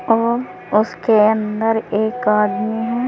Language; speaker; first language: Hindi; native; Hindi